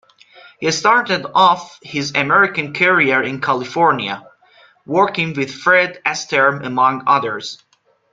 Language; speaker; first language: English; non-native, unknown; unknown